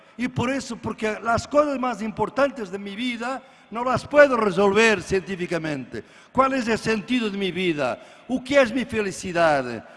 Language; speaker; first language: Spanish; non-native, related language; Portuguese